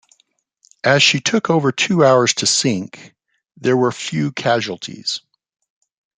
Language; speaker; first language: English; native; English